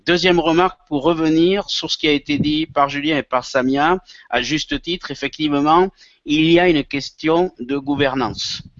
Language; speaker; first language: French; native; French